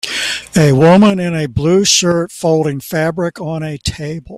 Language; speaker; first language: English; native; English